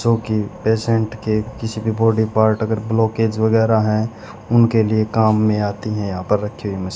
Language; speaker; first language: Hindi; native; Hindi